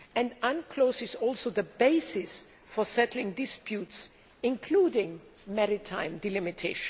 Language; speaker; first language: English; non-native, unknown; German